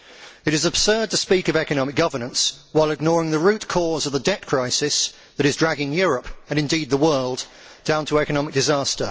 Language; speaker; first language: English; native; English